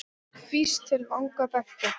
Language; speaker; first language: Icelandic; non-native, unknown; English